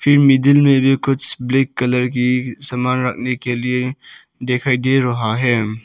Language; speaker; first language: Hindi; early bilingual, other home language; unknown